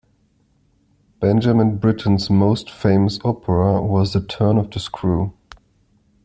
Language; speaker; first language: English; non-native, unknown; German